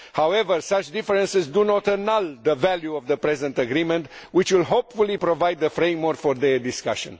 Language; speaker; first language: English; non-native, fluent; Romanian